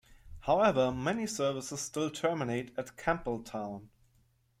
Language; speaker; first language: English; non-native, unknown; German